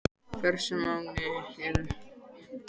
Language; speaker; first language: Icelandic; native; Icelandic